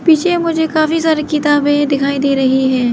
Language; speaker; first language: Hindi; non-native, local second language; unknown